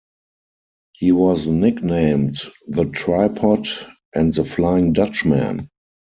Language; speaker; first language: English; non-native, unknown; German